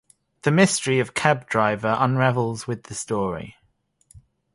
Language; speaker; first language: English; native; English